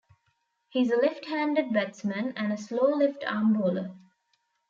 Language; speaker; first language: English; non-native, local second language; Tamil